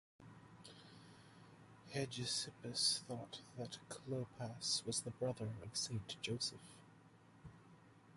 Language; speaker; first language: English; native; English